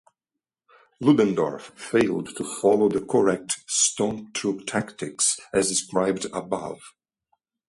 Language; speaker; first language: English; non-native, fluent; Portuguese